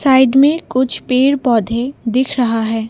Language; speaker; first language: Hindi; non-native, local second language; Assamese